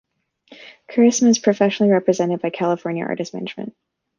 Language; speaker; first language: English; native; English